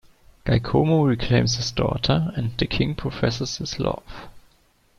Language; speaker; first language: English; non-native, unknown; German